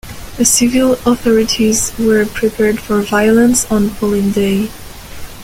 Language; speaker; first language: English; non-native, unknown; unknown